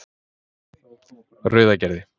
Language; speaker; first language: Icelandic; native; Icelandic